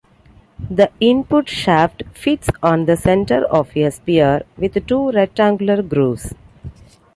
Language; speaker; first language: English; non-native, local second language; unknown